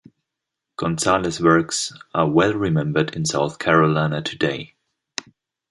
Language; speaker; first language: English; non-native, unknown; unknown